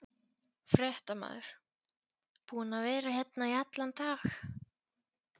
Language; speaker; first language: Icelandic; non-native, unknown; Polish